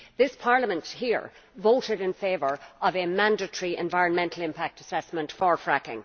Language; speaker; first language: English; native; English